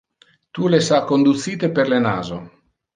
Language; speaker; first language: Interlingua; non-native, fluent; Italian